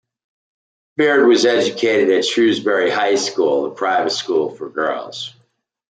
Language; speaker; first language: English; native; English